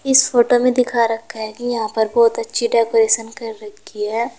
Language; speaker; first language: Hindi; native; Hindi